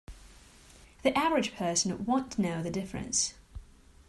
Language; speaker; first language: English; non-native, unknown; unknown